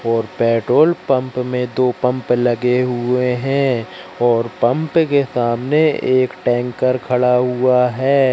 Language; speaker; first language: Hindi; native; Hindi